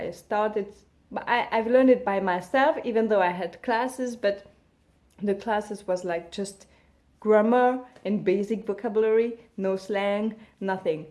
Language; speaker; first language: English; non-native, fluent; French